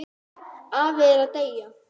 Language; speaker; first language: Icelandic; native; Icelandic